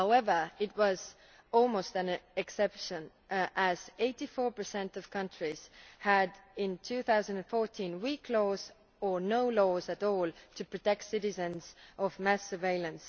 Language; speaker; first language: English; non-native, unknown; Estonian